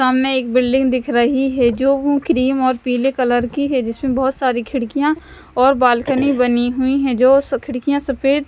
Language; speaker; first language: Hindi; non-native, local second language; Punjabi